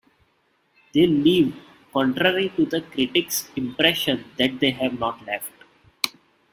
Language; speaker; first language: English; non-native, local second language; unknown